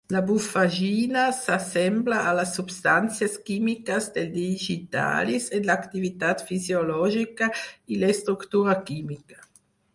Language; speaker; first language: Catalan; non-native, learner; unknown